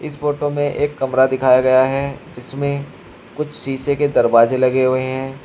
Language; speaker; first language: Hindi; native; Hindi